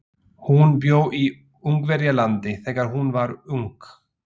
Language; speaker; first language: Icelandic; non-native, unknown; Slovak